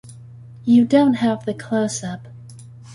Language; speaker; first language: English; native; English